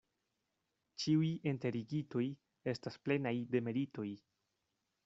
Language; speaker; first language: Esperanto; non-native, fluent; Spanish